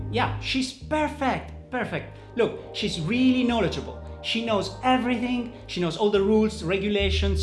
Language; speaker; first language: English; non-native, fluent; Italian